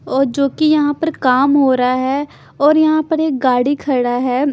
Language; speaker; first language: Hindi; non-native, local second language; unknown